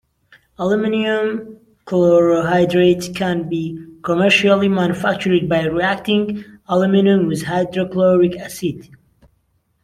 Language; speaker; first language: English; non-native, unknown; Central Kurdish